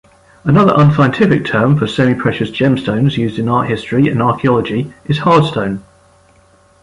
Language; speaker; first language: English; native; English